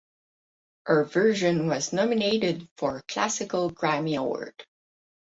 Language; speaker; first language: English; non-native, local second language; French